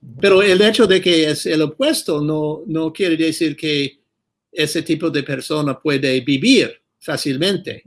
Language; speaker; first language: Spanish; non-native, fluent; English